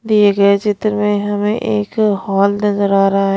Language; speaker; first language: Hindi; non-native, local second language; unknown